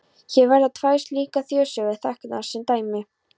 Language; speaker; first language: Icelandic; non-native, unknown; Polish